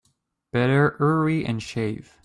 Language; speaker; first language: English; native; English